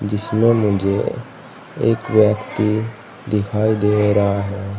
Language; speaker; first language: Hindi; native; Hindi